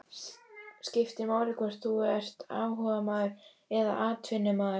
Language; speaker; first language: Icelandic; native; Icelandic